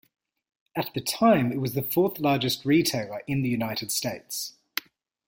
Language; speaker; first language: English; native; English